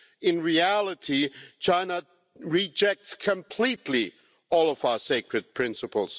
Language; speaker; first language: English; non-native, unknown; German